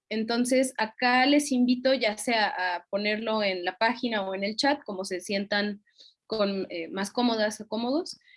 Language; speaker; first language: Spanish; native; Spanish